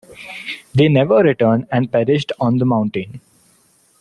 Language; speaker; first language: English; non-native, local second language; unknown